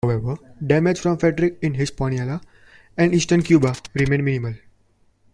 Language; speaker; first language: English; non-native, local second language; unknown